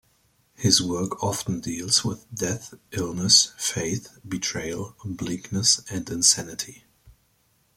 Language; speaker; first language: English; native; English